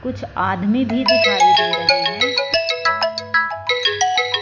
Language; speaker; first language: Hindi; non-native, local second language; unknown